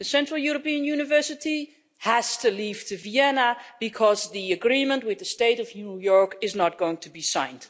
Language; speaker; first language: English; non-native, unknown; Dutch